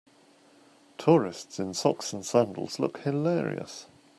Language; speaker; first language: English; native; English